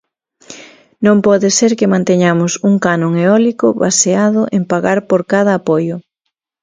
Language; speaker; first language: Galician; native; Galician